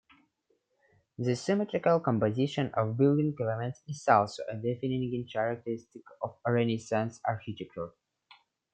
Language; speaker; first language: English; non-native, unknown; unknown